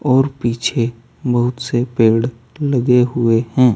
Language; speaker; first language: Hindi; native; Hindi